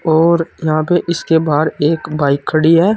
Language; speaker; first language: Hindi; native; Hindi